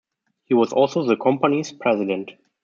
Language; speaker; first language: English; non-native, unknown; German